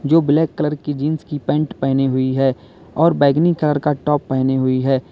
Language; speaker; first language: Hindi; native; Hindi